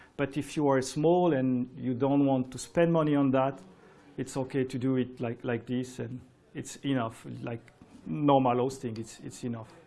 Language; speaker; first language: English; non-native, fluent; French